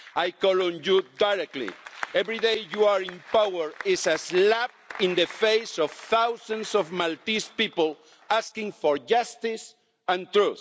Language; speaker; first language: English; non-native, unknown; Spanish